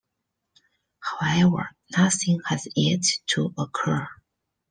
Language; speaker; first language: English; non-native, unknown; Chinese